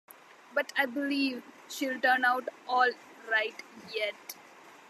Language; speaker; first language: English; non-native, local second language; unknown